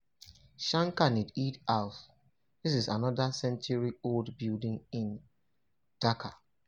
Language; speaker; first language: English; non-native, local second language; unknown